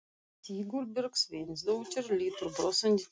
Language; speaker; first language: Icelandic; non-native, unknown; Russian